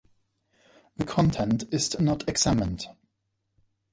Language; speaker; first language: English; non-native, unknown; German